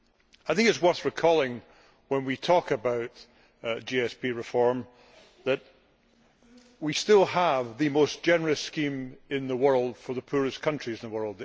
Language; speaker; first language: English; native; English